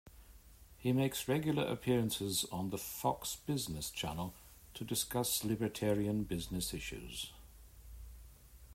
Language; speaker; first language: English; native; English